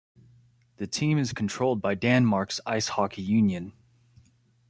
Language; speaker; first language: English; native; English